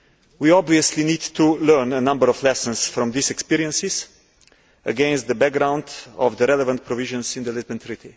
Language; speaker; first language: English; non-native, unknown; Slovenian